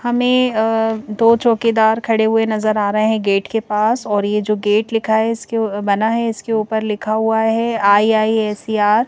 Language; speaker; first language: Hindi; native; Hindi